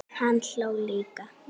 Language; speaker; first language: Icelandic; native; Icelandic